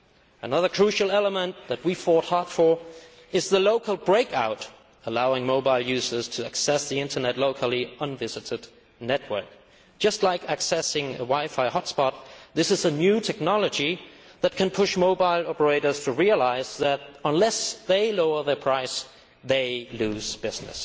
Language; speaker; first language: English; non-native, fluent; Danish